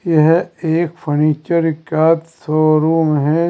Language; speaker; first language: Hindi; native; Hindi